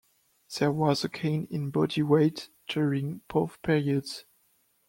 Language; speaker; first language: English; non-native, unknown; French